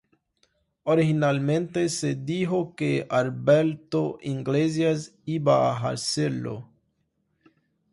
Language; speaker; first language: Spanish; non-native, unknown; Portuguese